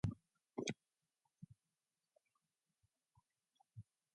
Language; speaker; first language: English; non-native, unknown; Mongolian